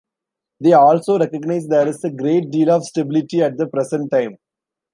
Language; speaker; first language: English; non-native, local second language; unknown